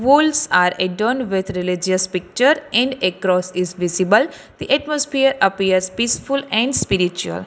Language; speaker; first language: English; non-native, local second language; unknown